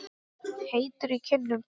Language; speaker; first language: Icelandic; non-native, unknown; English